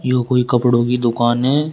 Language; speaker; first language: Hindi; native; Hindi